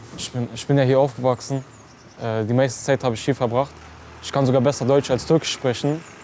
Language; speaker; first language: German; early bilingual, other home language; Turkish